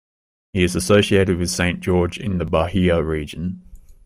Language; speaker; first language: English; native; English